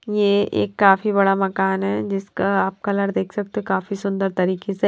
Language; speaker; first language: Hindi; native; Hindi